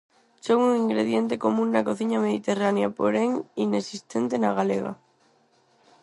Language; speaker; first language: Galician; non-native, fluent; Spanish